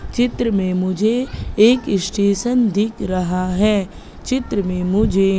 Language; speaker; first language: Hindi; native; Hindi